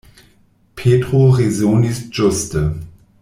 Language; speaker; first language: Esperanto; non-native, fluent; German